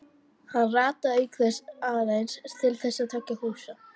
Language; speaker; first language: Icelandic; native; Icelandic